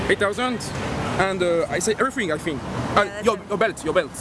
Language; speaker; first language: English; non-native, learner; French